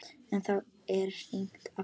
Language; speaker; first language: Icelandic; non-native, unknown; Polish